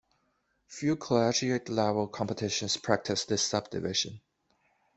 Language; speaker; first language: English; non-native, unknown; Chinese